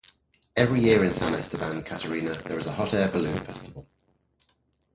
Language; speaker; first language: English; native; English